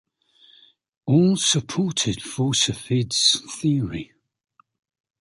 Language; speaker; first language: English; native; English